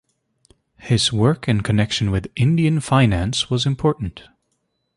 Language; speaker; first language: English; native; English